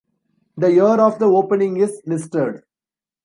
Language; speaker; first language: English; non-native, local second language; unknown